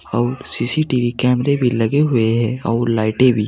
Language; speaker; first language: Hindi; native; Hindi